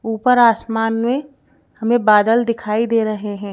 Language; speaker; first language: Hindi; native; Hindi